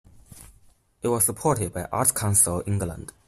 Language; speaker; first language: English; non-native, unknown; Chinese